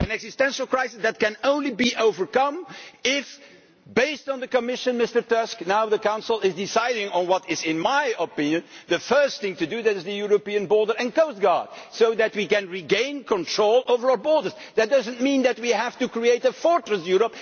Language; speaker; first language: English; non-native, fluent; Dutch